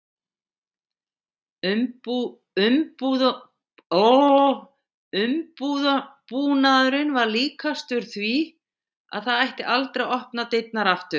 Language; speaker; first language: Icelandic; native; Icelandic